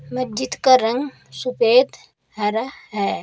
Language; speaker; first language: Hindi; native; Hindi